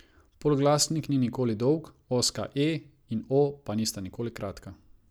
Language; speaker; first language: Slovenian; non-native, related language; Croatian